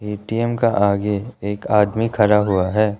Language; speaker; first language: Hindi; non-native, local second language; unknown